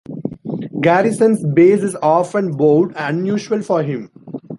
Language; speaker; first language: English; non-native, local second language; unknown